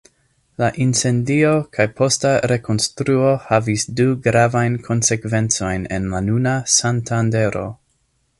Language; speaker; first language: Esperanto; non-native, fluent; English